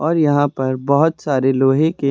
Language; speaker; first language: Hindi; native; Hindi